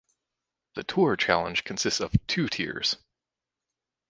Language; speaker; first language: English; native; English